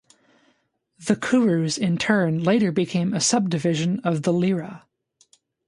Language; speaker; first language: English; native; English